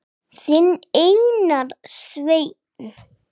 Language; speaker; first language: Icelandic; non-native, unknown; English